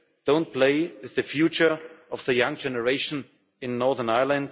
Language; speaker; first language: English; non-native, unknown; German